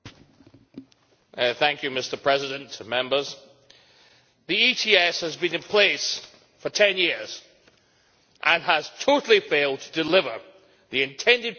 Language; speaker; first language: English; native; English